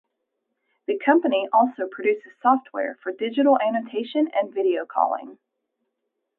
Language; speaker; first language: English; native; English